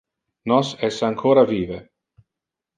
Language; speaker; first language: Interlingua; non-native, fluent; Italian